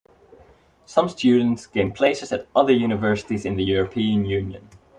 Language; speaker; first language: English; non-native, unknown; Dutch